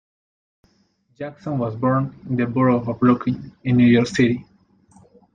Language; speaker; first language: English; non-native, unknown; Spanish